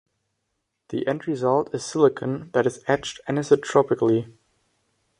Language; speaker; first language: English; non-native, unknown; German